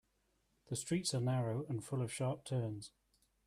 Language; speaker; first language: English; native; English